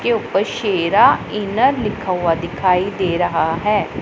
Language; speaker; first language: Hindi; non-native, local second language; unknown